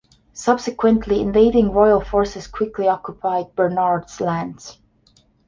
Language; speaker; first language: English; non-native, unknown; Estonian